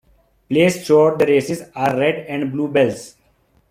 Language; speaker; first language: English; non-native, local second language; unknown